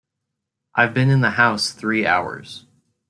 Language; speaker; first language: English; native; English